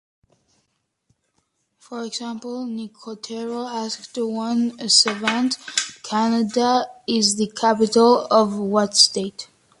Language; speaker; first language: English; native; English